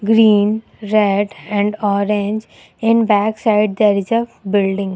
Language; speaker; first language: English; non-native, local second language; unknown